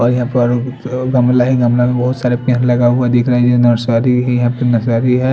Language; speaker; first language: Hindi; non-native, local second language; Bhojpuri